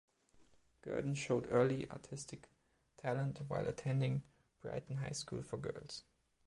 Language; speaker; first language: English; non-native, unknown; German